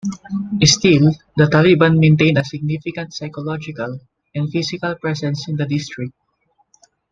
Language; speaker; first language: English; non-native, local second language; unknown